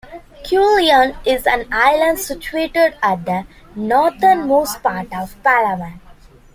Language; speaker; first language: English; non-native, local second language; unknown